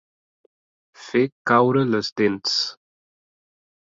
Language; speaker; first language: Catalan; non-native, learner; Spanish